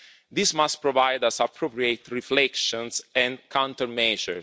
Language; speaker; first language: English; non-native, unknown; Italian